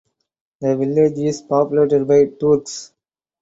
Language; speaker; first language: English; non-native, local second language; Tamil